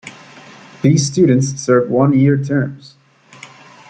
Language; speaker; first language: English; native; English